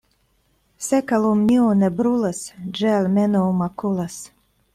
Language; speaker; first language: Esperanto; non-native, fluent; Russian